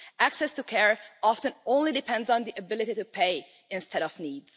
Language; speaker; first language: English; non-native, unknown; Hungarian